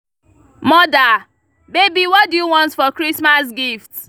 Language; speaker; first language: English; non-native, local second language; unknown